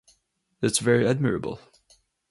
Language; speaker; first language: English; non-native, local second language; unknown